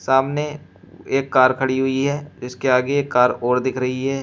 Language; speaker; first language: Hindi; native; Hindi